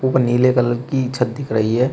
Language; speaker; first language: Hindi; native; Hindi